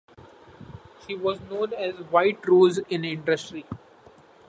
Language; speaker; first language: English; non-native, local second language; Marathi